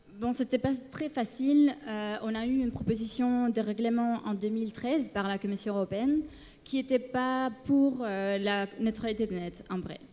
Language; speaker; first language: French; non-native, fluent; Spanish